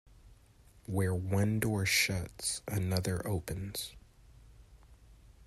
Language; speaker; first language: English; native; English